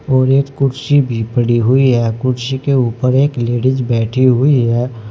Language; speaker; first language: Hindi; native; Hindi